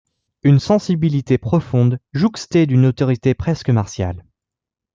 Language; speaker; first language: French; native; French